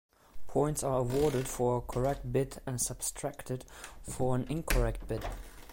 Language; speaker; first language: English; non-native, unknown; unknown